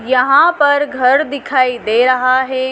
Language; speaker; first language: Hindi; native; Hindi